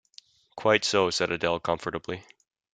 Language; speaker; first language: English; native; English